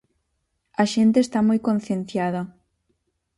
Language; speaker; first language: Galician; native; Galician